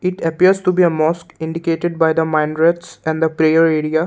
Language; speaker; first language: English; non-native, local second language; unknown